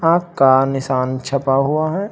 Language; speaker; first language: Hindi; native; Hindi